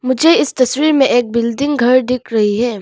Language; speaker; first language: Hindi; non-native, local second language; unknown